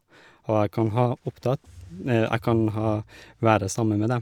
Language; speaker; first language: Norwegian; non-native, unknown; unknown